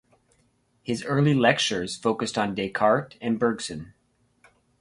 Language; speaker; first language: English; native; English